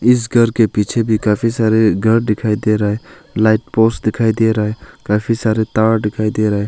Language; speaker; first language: Hindi; non-native, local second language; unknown